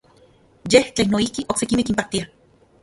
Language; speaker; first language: Central Puebla Nahuatl; non-native, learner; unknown